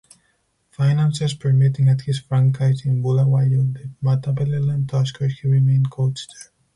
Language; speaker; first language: English; non-native, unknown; Spanish